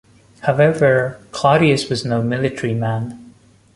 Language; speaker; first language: English; non-native, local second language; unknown